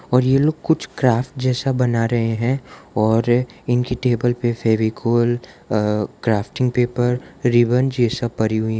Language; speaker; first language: Hindi; non-native, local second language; Gujarati